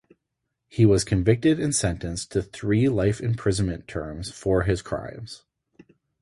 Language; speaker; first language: English; native; English